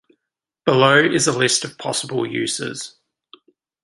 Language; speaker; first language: English; native; English